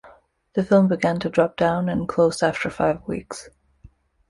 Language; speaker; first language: English; native; English